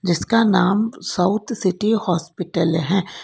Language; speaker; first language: Hindi; non-native, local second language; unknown